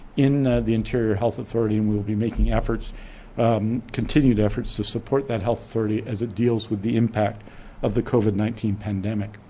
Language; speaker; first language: English; native; English